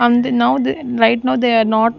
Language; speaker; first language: English; non-native, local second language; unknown